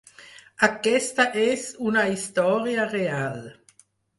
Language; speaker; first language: Catalan; non-native, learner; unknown